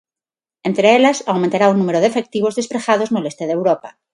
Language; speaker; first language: Galician; non-native, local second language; Spanish